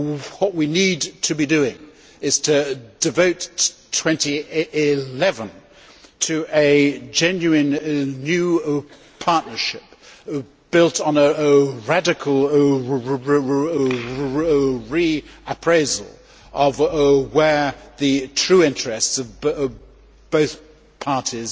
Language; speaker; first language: English; native; English